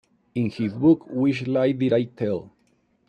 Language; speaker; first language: English; non-native, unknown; Spanish